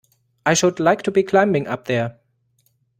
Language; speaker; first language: English; non-native, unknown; German